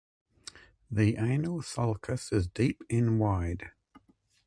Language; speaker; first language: English; native; English